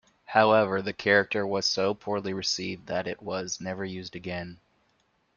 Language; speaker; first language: English; native; English